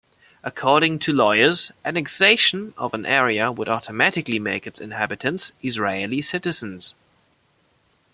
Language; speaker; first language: English; non-native, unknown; German